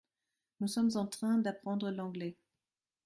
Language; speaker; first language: French; non-native, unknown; German